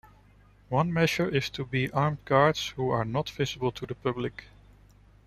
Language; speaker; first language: English; non-native, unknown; Dutch